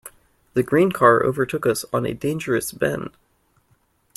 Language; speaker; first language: English; native; English